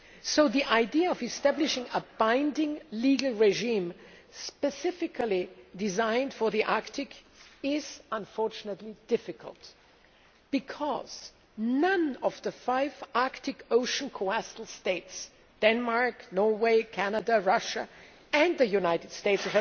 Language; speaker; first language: English; non-native, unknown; German